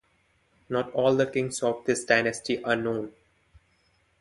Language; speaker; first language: English; non-native, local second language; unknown